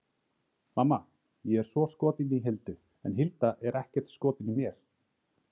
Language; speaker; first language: Icelandic; native; Icelandic